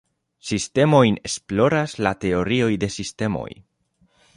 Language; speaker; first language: Esperanto; non-native, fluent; Spanish